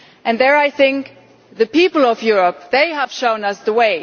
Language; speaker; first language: English; non-native, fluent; German